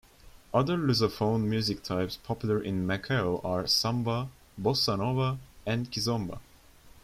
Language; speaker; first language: English; non-native, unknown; Turkish